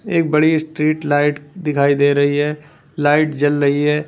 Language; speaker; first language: Hindi; native; Hindi